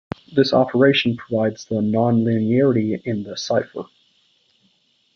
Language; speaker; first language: English; native; English